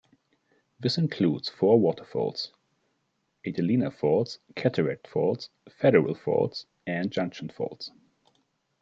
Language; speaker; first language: English; non-native, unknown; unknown